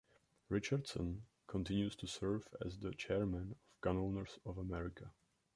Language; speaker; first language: English; non-native, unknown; Czech